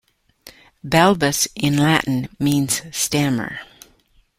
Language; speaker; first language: English; native; English